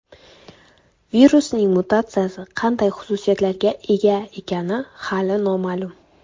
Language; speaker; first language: Uzbek; non-native, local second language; Kara-Kalpak